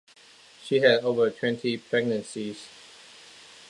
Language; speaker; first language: English; non-native, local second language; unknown